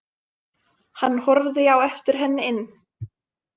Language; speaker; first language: Icelandic; non-native, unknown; Finnish